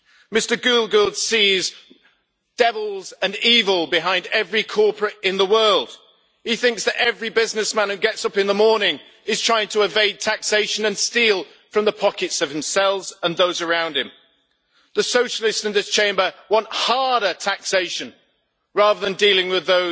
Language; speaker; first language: English; native; English